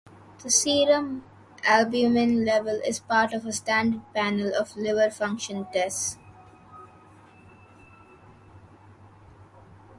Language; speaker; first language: English; non-native, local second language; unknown